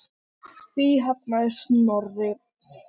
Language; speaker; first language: Icelandic; non-native, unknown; English